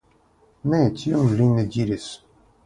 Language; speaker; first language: Esperanto; non-native, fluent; Russian